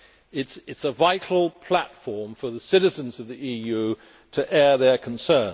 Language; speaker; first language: English; native; English